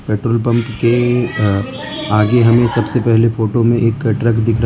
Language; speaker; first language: Hindi; non-native, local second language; Gujarati